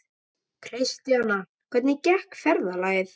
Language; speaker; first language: Icelandic; native; Icelandic